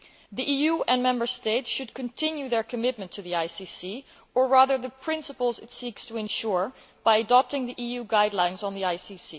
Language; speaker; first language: English; non-native, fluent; Dutch